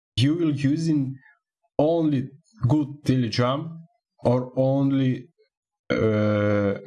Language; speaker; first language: English; non-native, learner; Russian